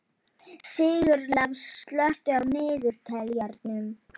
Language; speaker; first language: Icelandic; non-native, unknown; Polish